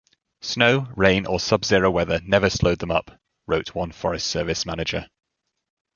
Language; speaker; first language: English; native; English